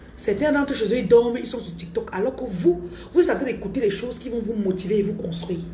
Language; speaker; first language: French; non-native, local second language; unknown